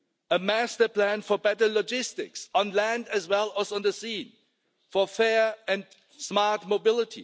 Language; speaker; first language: English; non-native, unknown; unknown